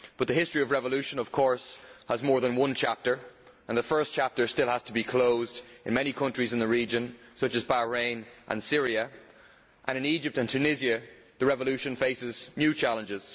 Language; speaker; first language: English; native; English